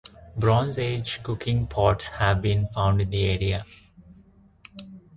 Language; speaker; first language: English; non-native, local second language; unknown